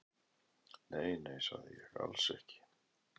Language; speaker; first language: Icelandic; native; Icelandic